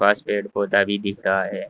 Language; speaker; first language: Hindi; native; Hindi